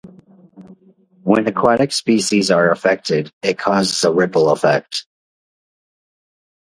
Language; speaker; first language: English; native; English